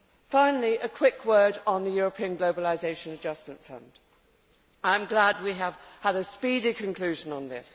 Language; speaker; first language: English; native; English